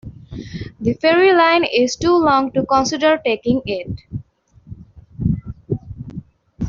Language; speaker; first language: English; non-native, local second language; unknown